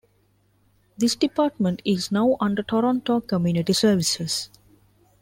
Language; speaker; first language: English; non-native, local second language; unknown